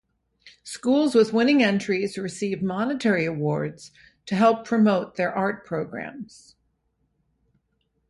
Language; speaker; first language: English; native; English